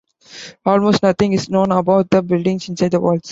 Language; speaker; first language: English; non-native, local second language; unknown